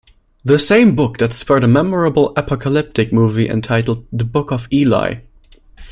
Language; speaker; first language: English; non-native, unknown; German